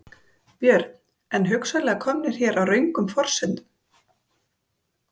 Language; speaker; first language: Icelandic; native; Icelandic